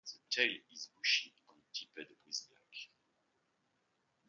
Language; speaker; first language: English; non-native, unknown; French